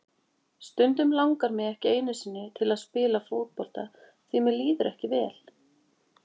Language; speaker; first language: Icelandic; native; Icelandic